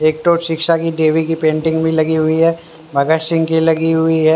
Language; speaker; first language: Hindi; native; Hindi